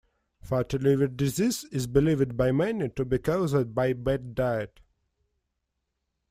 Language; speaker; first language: English; non-native, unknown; Russian